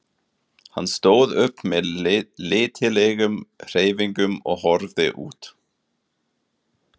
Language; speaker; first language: Icelandic; non-native, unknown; German